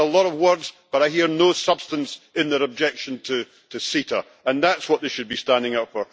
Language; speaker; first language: English; native; English